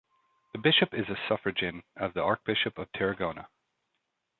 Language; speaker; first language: English; native; English